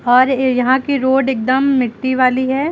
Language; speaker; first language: Hindi; native; Hindi